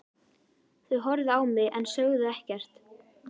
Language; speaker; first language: Icelandic; native; Icelandic